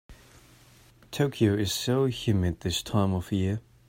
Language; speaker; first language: English; non-native, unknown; German